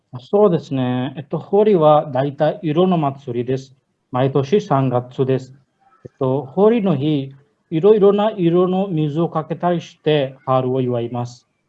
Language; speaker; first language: Japanese; non-native, learner; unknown